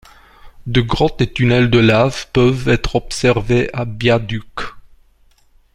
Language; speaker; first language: French; non-native, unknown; Romanian